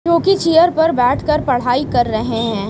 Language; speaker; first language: Hindi; native; Hindi